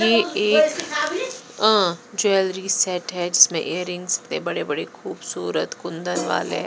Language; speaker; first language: Hindi; non-native, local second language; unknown